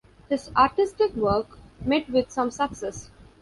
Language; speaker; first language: English; non-native, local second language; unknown